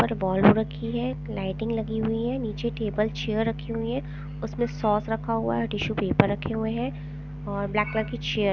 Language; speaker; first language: Hindi; non-native, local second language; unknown